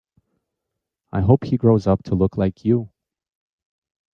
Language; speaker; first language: English; native; English